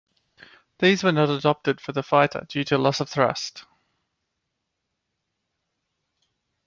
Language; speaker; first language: English; native; English